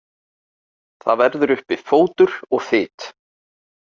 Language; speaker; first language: Icelandic; native; Icelandic